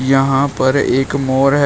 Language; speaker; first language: Hindi; native; Hindi